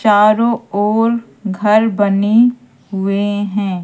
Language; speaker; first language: Hindi; native; Hindi